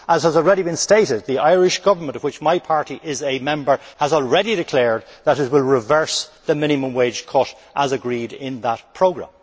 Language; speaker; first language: English; native; English